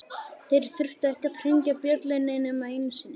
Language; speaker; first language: Icelandic; native; Icelandic